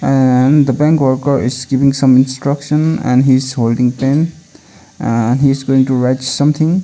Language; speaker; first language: English; non-native, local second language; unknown